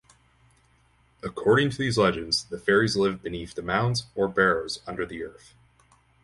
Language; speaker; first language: English; native; English